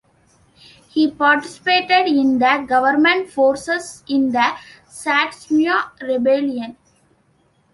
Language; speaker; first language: English; non-native, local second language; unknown